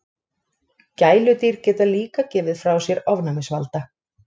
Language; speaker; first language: Icelandic; native; Icelandic